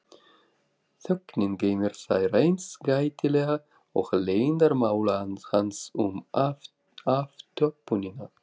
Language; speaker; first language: Icelandic; non-native, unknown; Russian